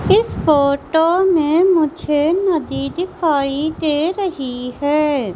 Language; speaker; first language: Hindi; native; Hindi